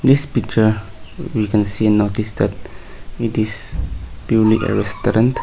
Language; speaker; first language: English; non-native, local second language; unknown